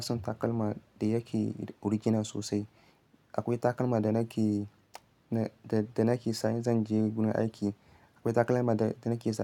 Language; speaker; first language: Hausa; non-native, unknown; Yoruba